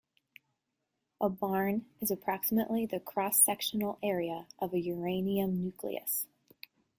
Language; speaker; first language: English; native; English